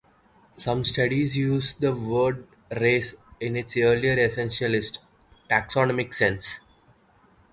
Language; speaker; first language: English; non-native, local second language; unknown